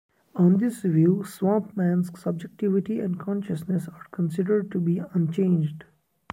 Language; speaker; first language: English; non-native, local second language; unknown